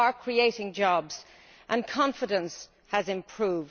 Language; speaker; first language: English; native; English